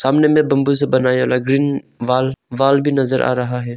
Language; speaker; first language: Hindi; non-native, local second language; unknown